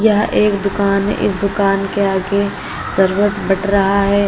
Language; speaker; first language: Hindi; native; Hindi